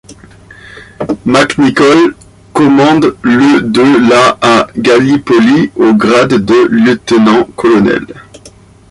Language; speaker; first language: French; native; French